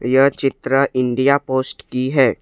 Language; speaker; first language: Hindi; non-native, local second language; Assamese